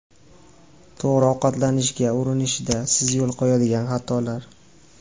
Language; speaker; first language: Uzbek; native; Uzbek